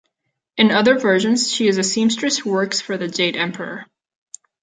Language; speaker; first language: English; non-native, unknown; Catalan